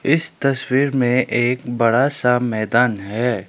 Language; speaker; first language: Hindi; non-native, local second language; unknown